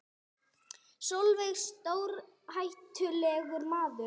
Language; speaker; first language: Icelandic; non-native, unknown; English